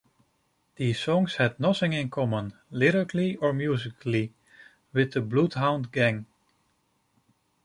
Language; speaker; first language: English; non-native, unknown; Dutch